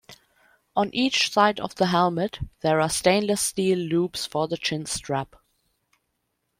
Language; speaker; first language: English; non-native, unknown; German